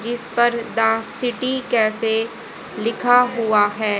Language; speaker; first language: Hindi; native; Hindi